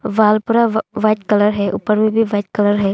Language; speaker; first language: Hindi; non-native, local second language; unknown